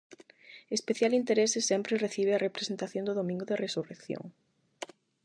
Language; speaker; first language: Galician; non-native, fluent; Spanish